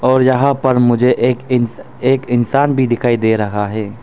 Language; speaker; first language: Hindi; non-native, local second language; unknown